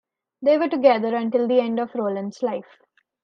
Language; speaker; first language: English; non-native, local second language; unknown